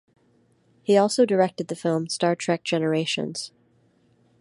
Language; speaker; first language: English; native; English